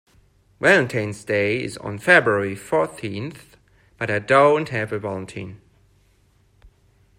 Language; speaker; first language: English; non-native, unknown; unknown